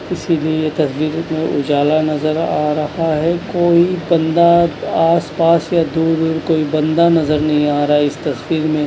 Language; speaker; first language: Hindi; non-native, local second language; Punjabi